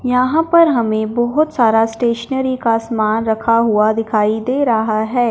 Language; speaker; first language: Hindi; non-native, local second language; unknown